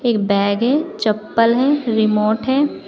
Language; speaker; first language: Hindi; native; Hindi